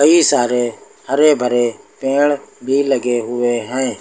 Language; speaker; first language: Hindi; native; Hindi